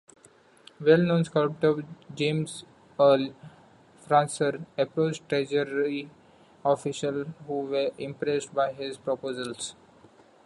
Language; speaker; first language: English; non-native, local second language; Marathi